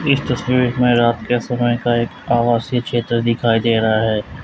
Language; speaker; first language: Hindi; native; Hindi